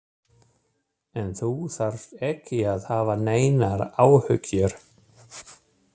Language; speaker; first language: Icelandic; non-native, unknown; German